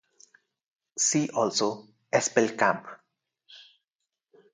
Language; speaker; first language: English; non-native, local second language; Telugu